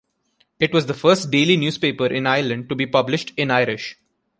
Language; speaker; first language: English; non-native, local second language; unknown